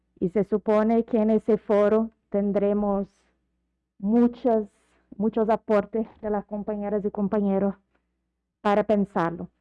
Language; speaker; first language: Spanish; non-native, related language; Portuguese